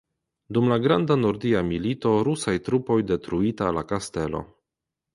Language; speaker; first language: Esperanto; non-native, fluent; Polish